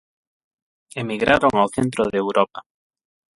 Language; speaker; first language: Galician; non-native, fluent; Spanish